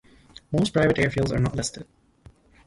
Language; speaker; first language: English; native; English